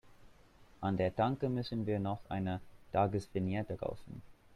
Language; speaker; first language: German; non-native, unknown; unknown